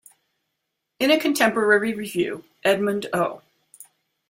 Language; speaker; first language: English; native; English